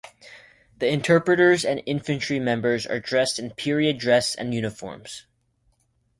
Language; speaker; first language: English; native; English